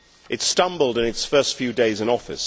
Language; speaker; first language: English; native; English